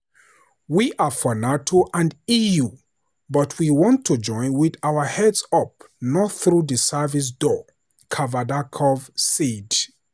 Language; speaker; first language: English; non-native, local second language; Hausa